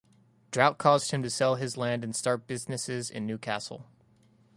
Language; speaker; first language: English; native; English